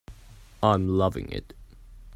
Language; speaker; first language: English; non-native, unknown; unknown